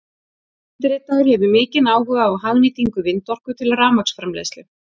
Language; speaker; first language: Icelandic; native; Icelandic